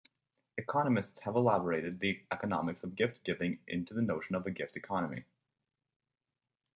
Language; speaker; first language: English; native; English